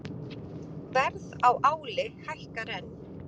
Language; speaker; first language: Icelandic; native; Icelandic